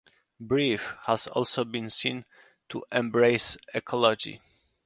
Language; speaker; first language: English; non-native, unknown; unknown